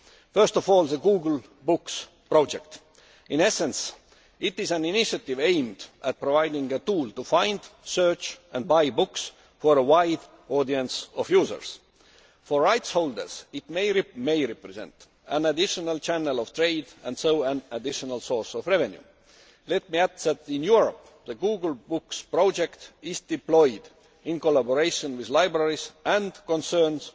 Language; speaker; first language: English; non-native, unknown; Estonian